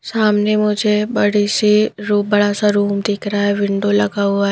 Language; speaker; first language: Hindi; non-native, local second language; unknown